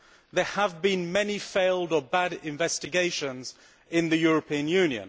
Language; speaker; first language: English; native; English